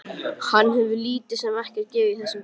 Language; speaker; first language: Icelandic; native; Icelandic